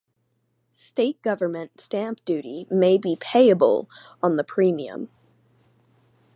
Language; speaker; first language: English; native; English